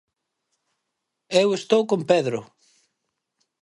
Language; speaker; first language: Galician; native; Galician